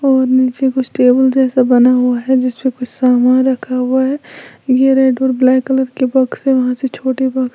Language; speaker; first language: Hindi; native; Hindi